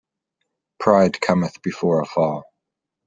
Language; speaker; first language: English; native; English